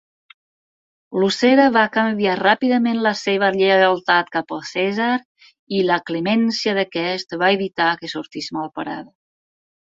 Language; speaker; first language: Catalan; non-native, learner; Spanish